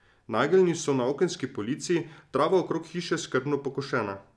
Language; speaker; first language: Slovenian; native; Slovenian